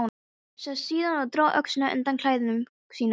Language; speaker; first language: Icelandic; non-native, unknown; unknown